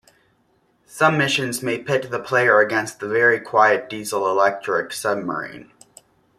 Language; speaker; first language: English; native; English